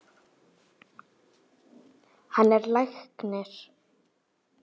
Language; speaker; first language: Icelandic; native; Icelandic